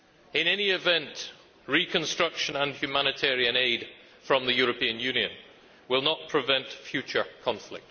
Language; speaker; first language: English; native; English